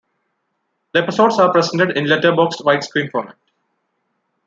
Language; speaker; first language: English; non-native, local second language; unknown